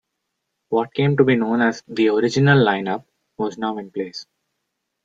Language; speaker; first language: English; non-native, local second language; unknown